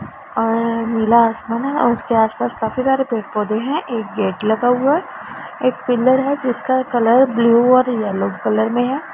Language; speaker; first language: Hindi; non-native, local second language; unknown